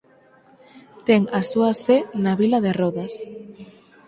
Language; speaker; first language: Galician; non-native, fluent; Spanish